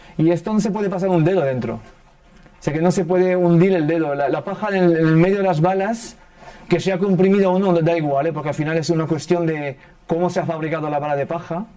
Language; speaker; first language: Spanish; early bilingual, heritage; French